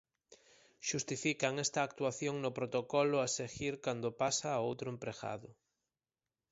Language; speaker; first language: Galician; native; Galician